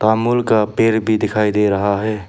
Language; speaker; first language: Hindi; non-native, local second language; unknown